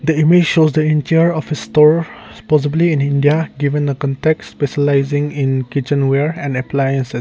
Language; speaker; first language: English; non-native, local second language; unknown